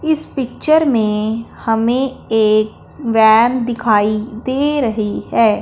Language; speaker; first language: Hindi; non-native, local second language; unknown